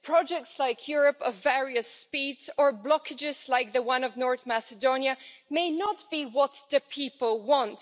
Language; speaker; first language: English; non-native, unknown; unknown